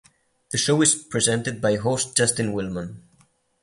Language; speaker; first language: English; non-native, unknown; Catalan